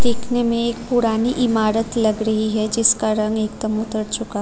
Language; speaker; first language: Hindi; non-native, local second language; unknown